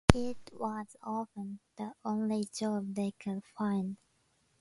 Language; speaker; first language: English; non-native, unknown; Japanese